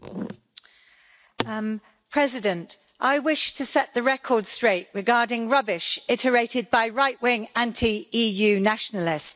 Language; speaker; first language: English; native; English